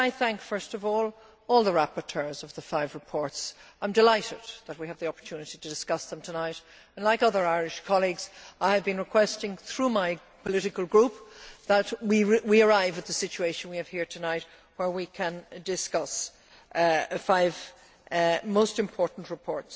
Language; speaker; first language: English; native; English